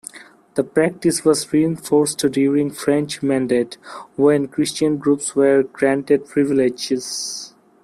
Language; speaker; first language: English; non-native, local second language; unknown